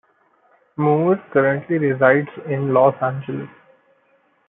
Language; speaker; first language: English; non-native, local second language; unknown